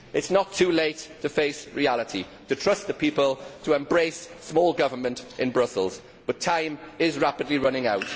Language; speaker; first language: English; native; English